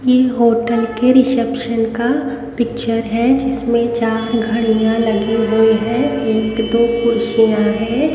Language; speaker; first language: Hindi; native; Hindi